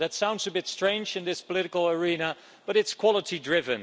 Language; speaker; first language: English; non-native, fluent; Dutch